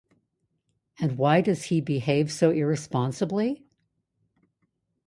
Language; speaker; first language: English; native; English